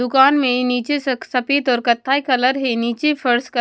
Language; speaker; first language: Hindi; non-native, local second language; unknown